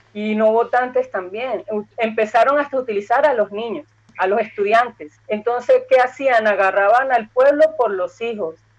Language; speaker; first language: Spanish; native; Spanish